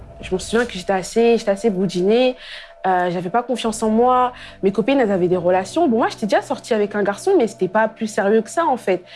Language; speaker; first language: French; early bilingual, other home language; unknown